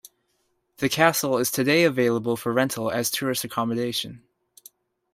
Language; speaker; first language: English; native; English